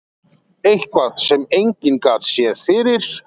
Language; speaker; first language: Icelandic; native; Icelandic